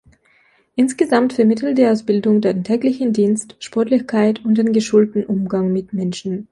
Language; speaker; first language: German; non-native, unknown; Belarusian